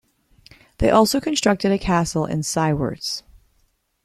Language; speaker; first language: English; native; English